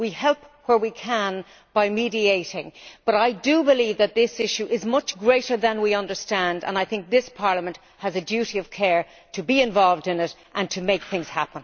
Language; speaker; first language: English; native; English